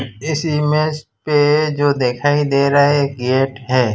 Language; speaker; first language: Hindi; non-native, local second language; Gujarati